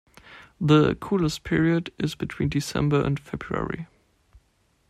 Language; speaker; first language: English; non-native, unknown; German